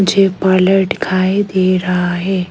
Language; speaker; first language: Hindi; non-native, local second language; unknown